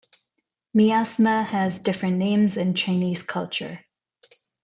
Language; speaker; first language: English; non-native, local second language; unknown